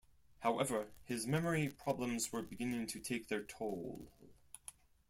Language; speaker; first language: English; non-native, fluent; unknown